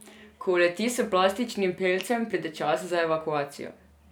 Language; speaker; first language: Slovenian; non-native, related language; Serbian